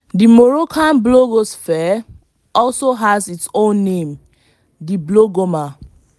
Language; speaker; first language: English; non-native, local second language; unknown